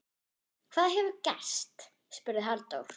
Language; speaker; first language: Icelandic; non-native, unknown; German